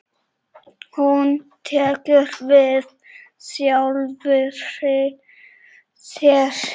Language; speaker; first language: Icelandic; non-native, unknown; Czech